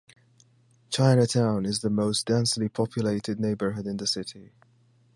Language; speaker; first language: English; native; English